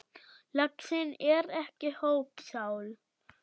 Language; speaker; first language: Icelandic; non-native, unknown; German